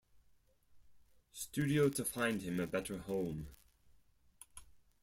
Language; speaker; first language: English; non-native, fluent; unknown